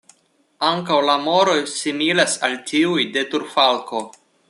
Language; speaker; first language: Esperanto; non-native, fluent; Russian